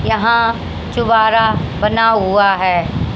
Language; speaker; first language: Hindi; native; Hindi